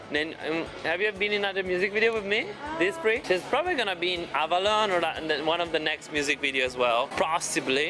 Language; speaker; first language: English; non-native, fluent; Italian